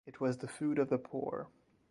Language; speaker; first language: English; non-native, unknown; French